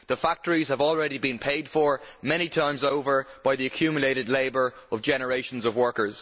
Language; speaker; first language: English; native; English